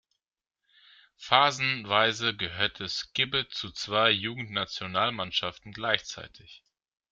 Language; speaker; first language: German; non-native, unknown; Greek